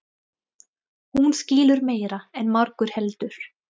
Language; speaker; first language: Icelandic; non-native, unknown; Thai